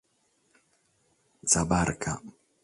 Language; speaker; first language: Sardinian; non-native, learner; Catalan